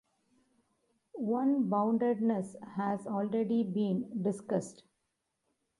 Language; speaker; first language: English; non-native, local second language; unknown